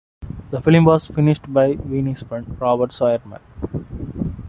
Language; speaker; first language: English; non-native, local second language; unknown